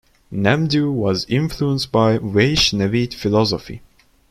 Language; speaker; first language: English; non-native, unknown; Turkish